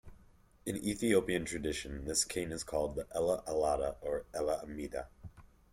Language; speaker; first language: English; native; English